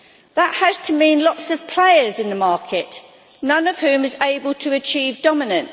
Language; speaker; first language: English; native; English